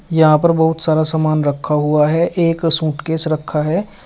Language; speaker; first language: Hindi; native; Hindi